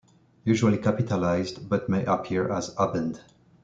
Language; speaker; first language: English; non-native, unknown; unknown